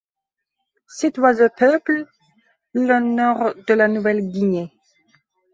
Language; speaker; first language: French; non-native, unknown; Belarusian